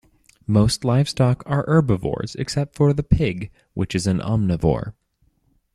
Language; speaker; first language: English; native; English